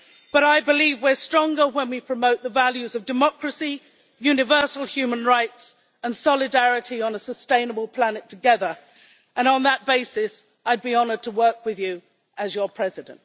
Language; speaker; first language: English; native; English